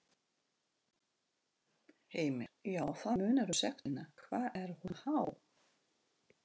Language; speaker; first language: Icelandic; non-native, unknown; Russian